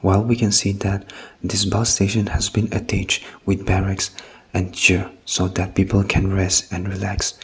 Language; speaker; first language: English; non-native, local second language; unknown